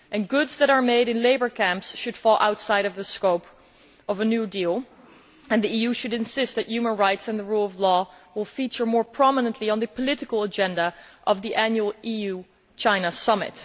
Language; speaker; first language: English; non-native, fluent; Dutch